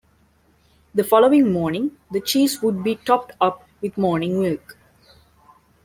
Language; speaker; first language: English; non-native, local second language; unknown